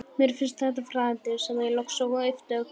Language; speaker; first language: Icelandic; native; Icelandic